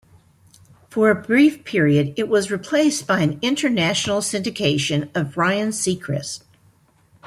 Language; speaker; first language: English; native; English